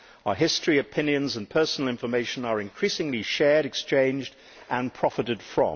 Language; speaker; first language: English; native; English